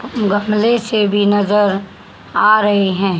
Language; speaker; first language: Hindi; native; Hindi